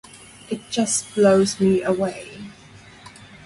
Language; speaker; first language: English; non-native, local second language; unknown